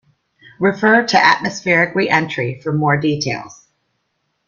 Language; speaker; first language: English; native; English